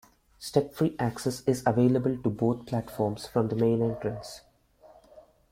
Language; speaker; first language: English; non-native, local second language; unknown